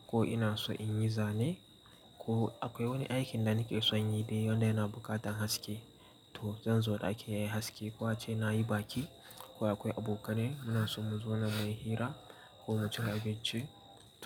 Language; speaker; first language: Hausa; native; Hausa